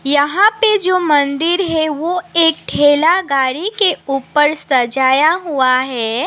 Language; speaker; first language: Hindi; non-native, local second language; Assamese